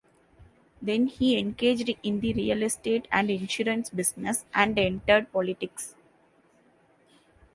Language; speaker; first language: English; non-native, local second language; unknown